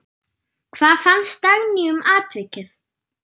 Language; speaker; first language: Icelandic; non-native, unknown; German